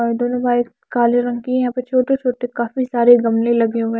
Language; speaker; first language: Hindi; non-native, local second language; Punjabi